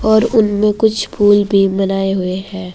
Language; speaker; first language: Hindi; native; Hindi